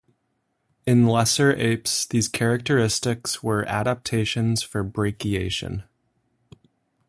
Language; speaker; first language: English; native; English